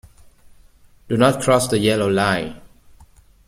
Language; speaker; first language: English; native; English